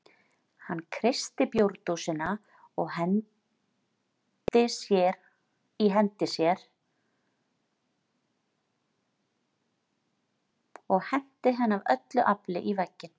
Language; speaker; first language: Icelandic; native; Icelandic